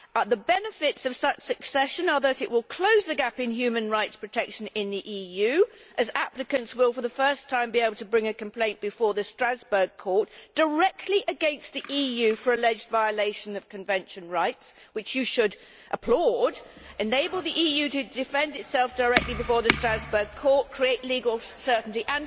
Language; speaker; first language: English; native; English